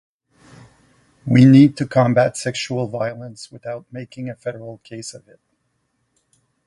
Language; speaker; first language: English; non-native, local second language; French